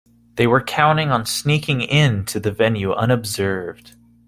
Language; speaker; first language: English; native; English